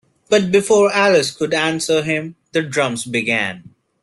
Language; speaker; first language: English; non-native, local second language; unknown